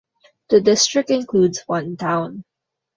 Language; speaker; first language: English; non-native, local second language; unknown